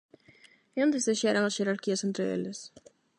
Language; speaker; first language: Galician; non-native, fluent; Spanish